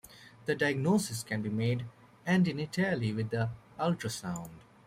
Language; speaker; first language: English; native; English